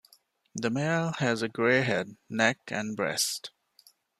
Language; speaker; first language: English; non-native, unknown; Divehi